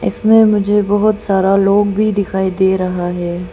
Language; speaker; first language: Hindi; non-native, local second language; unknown